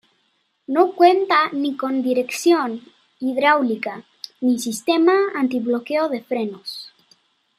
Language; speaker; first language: Spanish; native; Spanish